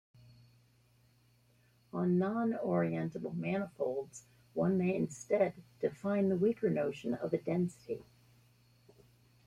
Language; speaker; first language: English; native; English